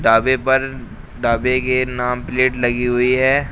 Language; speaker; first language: Hindi; native; Hindi